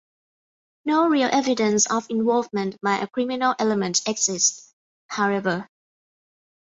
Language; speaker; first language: English; non-native, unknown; Thai